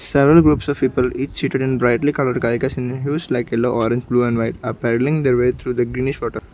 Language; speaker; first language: English; non-native, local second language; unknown